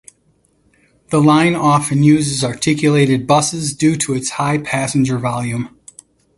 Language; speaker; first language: English; native; English